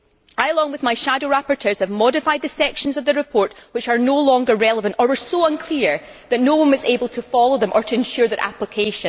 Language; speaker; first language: English; native; English